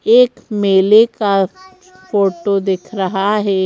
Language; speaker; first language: Hindi; native; Hindi